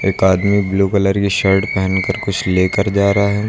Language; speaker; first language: Hindi; native; Hindi